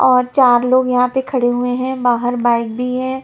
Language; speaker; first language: Hindi; non-native, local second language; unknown